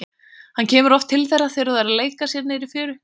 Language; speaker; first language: Icelandic; native; Icelandic